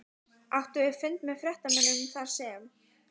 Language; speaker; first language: Icelandic; native; Icelandic